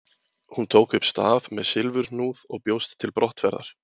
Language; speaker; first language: Icelandic; native; Icelandic